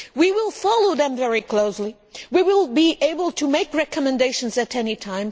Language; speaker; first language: English; non-native, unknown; Portuguese